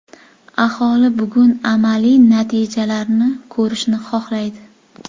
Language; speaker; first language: Uzbek; native; Uzbek